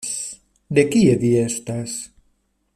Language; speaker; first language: Esperanto; non-native, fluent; Spanish